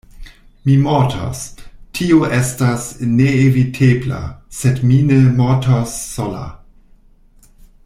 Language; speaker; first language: Esperanto; non-native, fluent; German